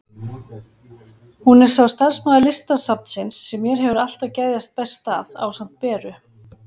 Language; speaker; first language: Icelandic; native; Icelandic